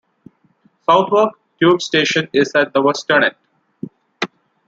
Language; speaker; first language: English; non-native, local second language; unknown